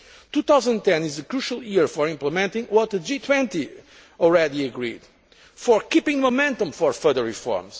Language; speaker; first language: English; non-native, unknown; Portuguese